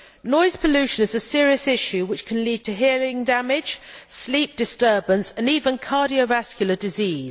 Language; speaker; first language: English; native; English